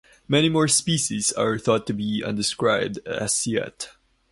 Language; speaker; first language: English; non-native, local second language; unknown